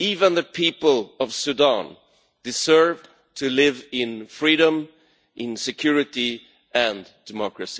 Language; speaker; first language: English; non-native, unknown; Swedish